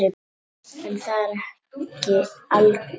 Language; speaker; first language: Icelandic; native; Icelandic